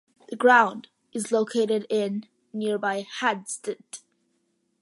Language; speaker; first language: English; early bilingual, other home language; Malayalam